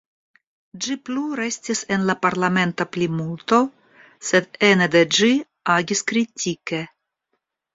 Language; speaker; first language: Esperanto; non-native, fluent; Russian